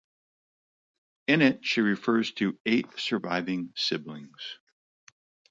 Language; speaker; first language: English; native; English